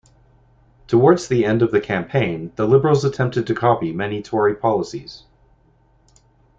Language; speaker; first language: English; native; English